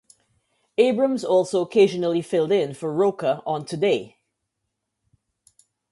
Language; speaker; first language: English; native; English